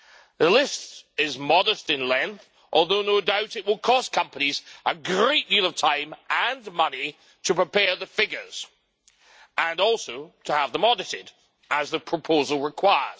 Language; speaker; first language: English; native; English